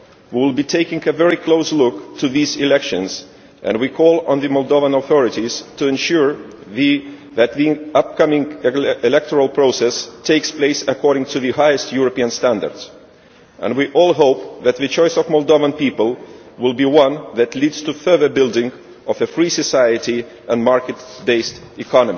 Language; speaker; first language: English; non-native, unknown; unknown